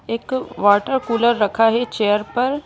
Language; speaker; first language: Hindi; native; Hindi